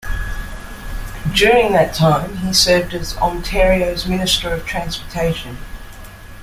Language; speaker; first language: English; native; English